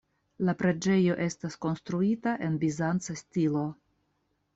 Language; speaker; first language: Esperanto; non-native, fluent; Russian